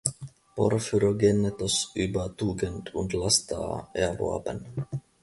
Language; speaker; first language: German; non-native, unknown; Finnish